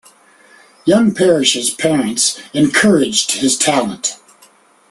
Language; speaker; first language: English; native; English